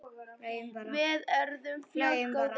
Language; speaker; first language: Icelandic; non-native, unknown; Polish